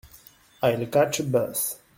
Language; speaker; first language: English; non-native, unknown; French